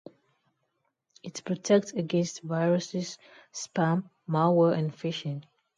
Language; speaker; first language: English; non-native, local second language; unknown